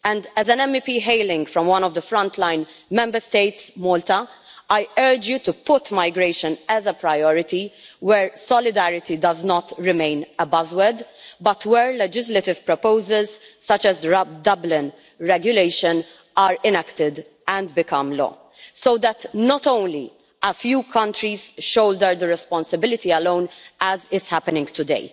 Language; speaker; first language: English; non-native, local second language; Maltese